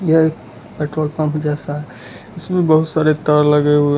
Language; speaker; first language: Hindi; non-native, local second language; Gujarati